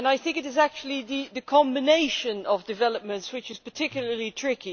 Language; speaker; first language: English; non-native, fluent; Dutch